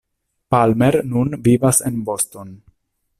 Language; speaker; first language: Esperanto; non-native, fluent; Italian